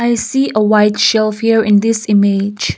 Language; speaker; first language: English; non-native, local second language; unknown